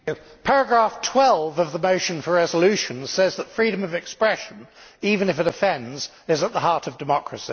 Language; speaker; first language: English; native; English